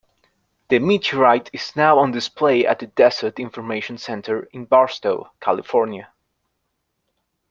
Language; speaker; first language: English; non-native, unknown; Spanish